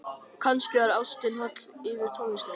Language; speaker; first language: Icelandic; native; Icelandic